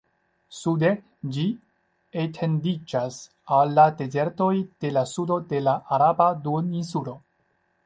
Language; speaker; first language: Esperanto; non-native, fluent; Chinese